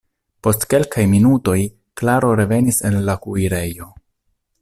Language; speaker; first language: Esperanto; non-native, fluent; Italian